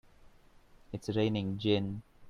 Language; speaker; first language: English; non-native, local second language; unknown